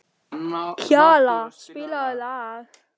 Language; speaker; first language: Icelandic; non-native, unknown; German